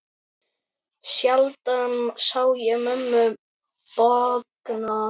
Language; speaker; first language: Icelandic; native; Icelandic